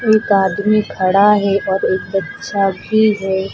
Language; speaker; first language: Hindi; native; Hindi